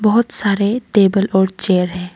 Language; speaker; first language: Hindi; non-native, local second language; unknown